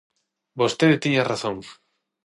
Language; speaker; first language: Galician; non-native, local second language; Spanish